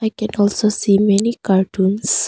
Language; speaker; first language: English; non-native, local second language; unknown